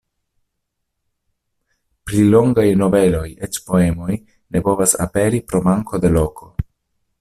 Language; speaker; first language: Esperanto; non-native, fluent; Italian